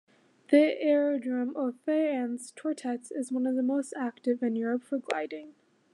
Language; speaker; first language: English; native; English